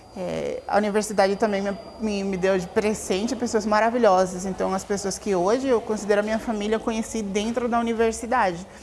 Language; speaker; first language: Portuguese; non-native, fluent; Spanish